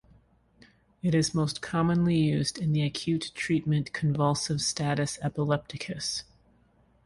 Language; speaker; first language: English; native; English